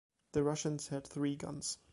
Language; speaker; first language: English; non-native, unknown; German